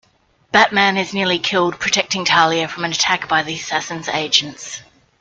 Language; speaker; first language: English; native; English